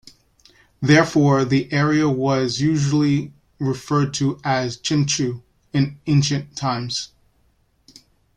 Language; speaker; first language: English; native; English